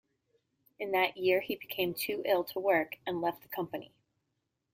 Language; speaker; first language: English; native; English